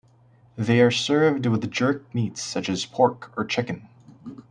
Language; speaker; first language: English; native; English